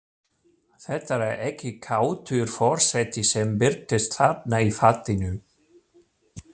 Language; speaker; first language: Icelandic; non-native, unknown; German